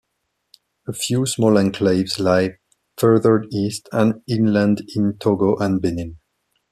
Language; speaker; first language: English; non-native, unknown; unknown